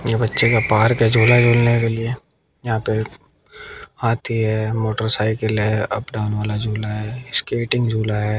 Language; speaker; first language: Hindi; native; Hindi